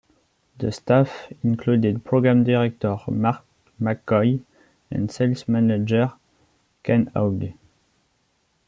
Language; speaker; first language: English; non-native, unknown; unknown